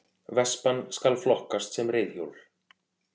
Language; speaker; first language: Icelandic; native; Icelandic